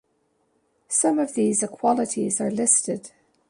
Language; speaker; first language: English; native; English